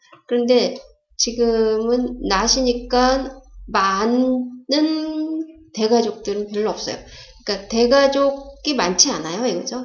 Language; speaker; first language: Korean; native; Korean